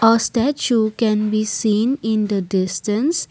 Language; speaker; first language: English; non-native, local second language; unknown